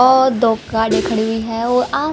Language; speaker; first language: Hindi; native; Hindi